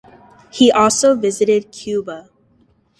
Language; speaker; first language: English; native; English